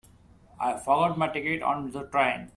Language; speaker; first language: English; non-native, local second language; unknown